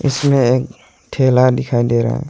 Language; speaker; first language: Hindi; non-native, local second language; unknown